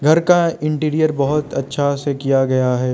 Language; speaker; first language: Hindi; non-native, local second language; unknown